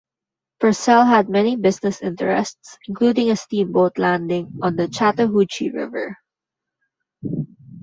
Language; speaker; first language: English; non-native, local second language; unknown